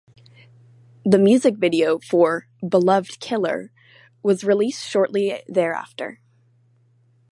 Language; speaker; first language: English; native; English